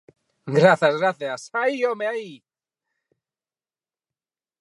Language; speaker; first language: Galician; non-native, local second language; Spanish